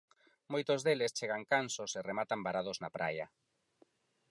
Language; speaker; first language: Galician; non-native, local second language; Spanish